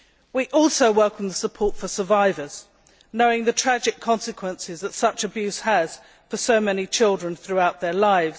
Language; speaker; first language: English; native; English